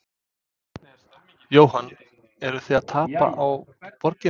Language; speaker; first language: Icelandic; non-native, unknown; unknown